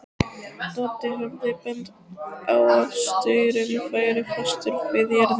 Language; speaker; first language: Icelandic; native; Icelandic